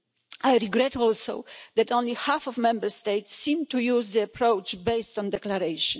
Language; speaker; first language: English; non-native, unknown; Polish